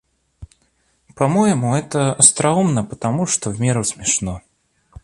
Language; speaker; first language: Russian; native; Russian